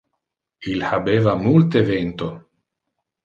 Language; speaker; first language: Interlingua; non-native, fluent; Italian